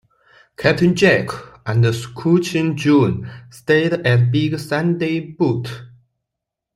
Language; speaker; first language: English; non-native, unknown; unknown